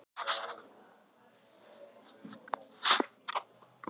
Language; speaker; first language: Icelandic; native; Icelandic